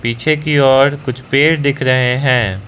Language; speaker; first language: Hindi; non-native, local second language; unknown